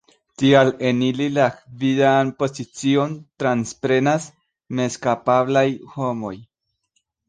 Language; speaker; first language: Esperanto; non-native, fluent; Spanish